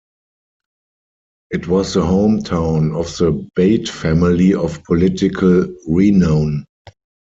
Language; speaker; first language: English; non-native, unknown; German